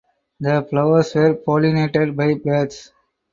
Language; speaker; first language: English; non-native, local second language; Tamil